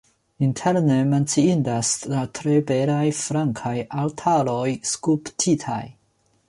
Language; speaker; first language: Esperanto; non-native, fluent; Chinese